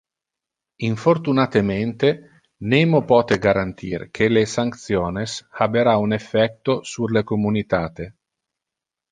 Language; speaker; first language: Interlingua; non-native, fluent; Italian